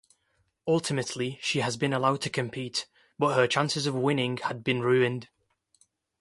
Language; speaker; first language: English; non-native, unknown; Kurdish